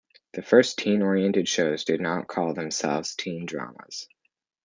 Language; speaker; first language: English; native; English